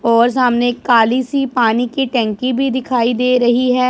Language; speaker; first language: Hindi; non-native, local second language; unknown